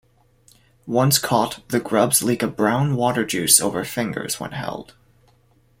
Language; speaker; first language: English; native; English